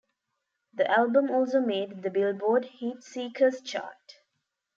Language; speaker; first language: English; non-native, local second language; Tamil